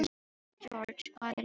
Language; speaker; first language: Icelandic; non-native, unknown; Filipino